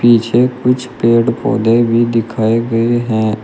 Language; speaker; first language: Hindi; native; Hindi